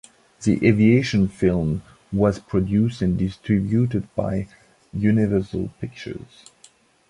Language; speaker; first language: English; non-native, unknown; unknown